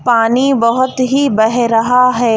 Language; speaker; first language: Hindi; non-native, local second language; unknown